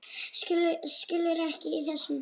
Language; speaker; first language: Icelandic; non-native, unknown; Polish